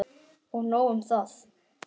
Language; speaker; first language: Icelandic; native; Icelandic